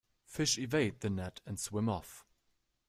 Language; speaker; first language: English; non-native, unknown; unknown